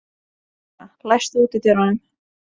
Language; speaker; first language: Icelandic; non-native, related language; Norwegian